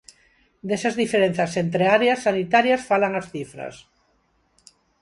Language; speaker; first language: Galician; non-native, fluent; Spanish